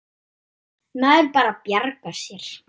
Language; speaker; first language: Icelandic; non-native, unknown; German